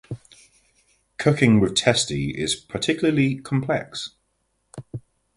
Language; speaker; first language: English; native; English